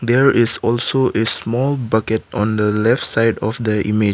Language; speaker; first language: English; non-native, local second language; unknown